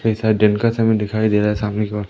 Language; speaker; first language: Hindi; native; Hindi